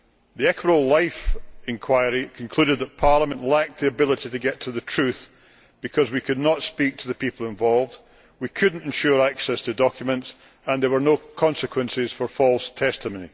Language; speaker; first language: English; native; English